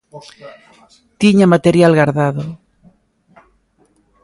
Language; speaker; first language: Galician; native; Galician